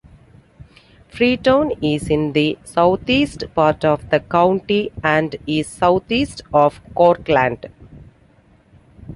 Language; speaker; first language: English; non-native, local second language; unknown